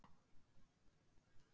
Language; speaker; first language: Icelandic; native; Icelandic